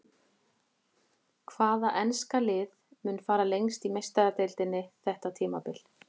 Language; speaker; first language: Icelandic; native; Icelandic